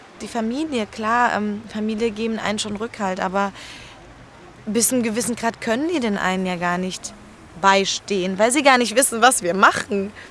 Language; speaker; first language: German; early bilingual, other home language; Spanish